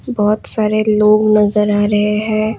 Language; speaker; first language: Hindi; non-native, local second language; Assamese